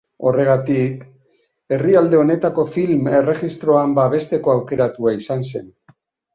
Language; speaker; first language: Basque; native; Basque